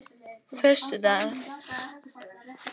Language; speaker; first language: Icelandic; non-native, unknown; Polish